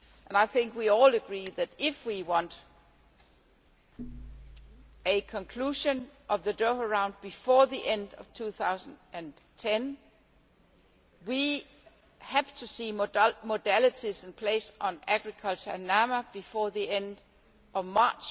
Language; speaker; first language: English; non-native, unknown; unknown